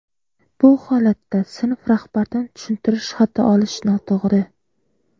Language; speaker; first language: Uzbek; native; Uzbek